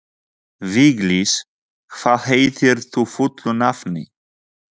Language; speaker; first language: Icelandic; non-native, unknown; Polish